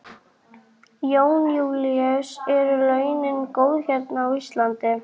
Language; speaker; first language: Icelandic; native; Icelandic